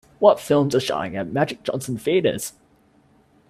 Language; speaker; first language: English; native; English